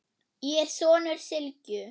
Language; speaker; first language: Icelandic; non-native, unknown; German